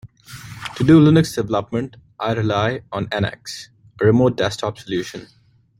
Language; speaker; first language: English; non-native, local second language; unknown